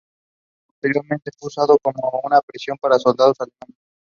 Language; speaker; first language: English; non-native, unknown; Spanish